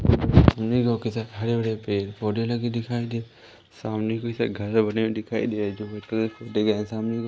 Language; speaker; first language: Hindi; native; Hindi